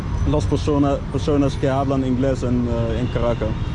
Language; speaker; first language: Spanish; non-native, learner; Dutch